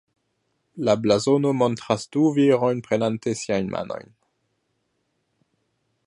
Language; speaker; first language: Esperanto; non-native, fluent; French